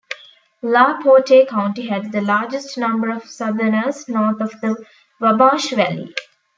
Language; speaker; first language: English; non-native, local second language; Tamil